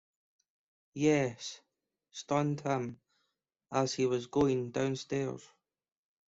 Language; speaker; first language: English; native; English